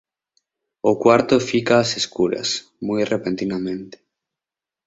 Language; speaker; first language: Galician; native; Galician